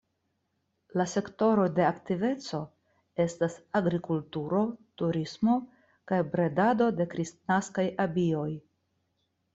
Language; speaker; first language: Esperanto; non-native, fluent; Russian